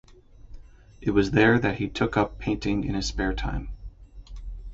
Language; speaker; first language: English; native; English